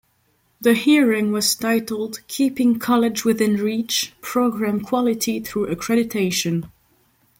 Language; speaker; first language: English; non-native, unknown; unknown